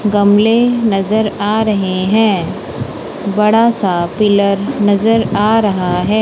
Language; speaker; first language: Hindi; non-native, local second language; Punjabi